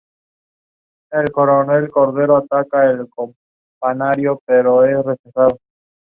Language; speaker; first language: English; non-native, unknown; Spanish